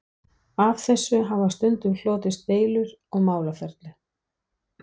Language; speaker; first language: Icelandic; non-native, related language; Danish